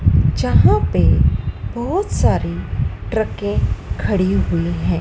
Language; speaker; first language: Hindi; native; Hindi